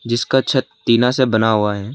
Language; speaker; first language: Hindi; non-native, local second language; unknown